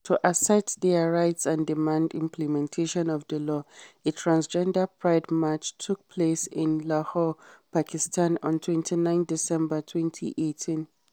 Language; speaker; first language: English; non-native, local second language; Hausa